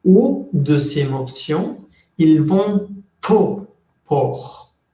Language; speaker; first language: French; non-native, fluent; Spanish